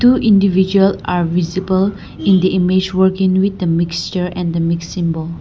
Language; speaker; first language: English; non-native, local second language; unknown